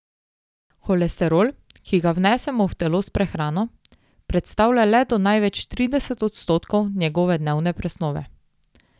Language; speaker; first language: Slovenian; native; Slovenian